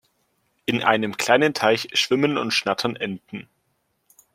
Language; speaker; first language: German; native; German